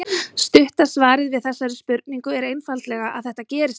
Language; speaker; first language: Icelandic; native; Icelandic